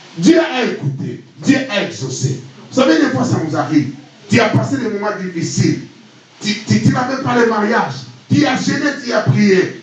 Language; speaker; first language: French; non-native, local second language; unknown